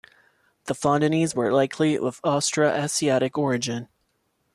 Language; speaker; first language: English; non-native, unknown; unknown